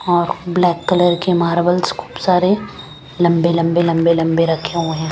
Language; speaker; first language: Hindi; non-native, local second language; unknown